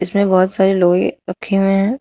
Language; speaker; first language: Hindi; native; Hindi